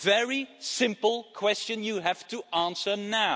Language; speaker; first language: English; non-native, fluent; Dutch